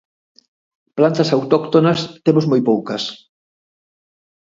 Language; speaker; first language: Galician; native; Galician